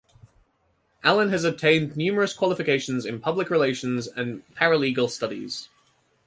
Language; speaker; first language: English; native; English